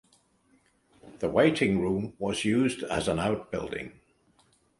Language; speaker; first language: English; native; English